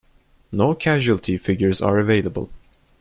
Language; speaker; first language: English; non-native, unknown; Turkish